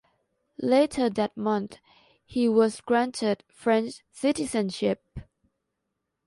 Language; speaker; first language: English; non-native, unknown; Thai